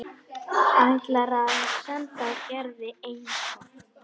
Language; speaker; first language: Icelandic; non-native, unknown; Polish